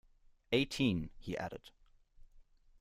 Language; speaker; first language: English; non-native, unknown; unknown